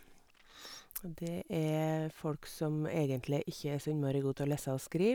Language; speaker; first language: Norwegian; native; Norwegian